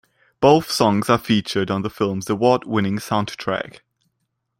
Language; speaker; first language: English; non-native, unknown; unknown